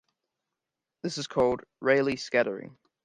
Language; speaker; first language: English; native; English